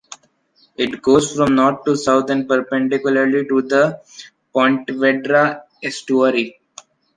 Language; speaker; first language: English; non-native, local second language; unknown